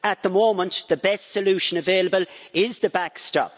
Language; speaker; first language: English; native; English